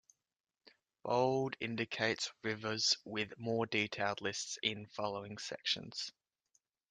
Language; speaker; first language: English; native; English